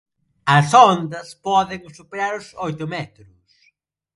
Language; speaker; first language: Galician; non-native, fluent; Spanish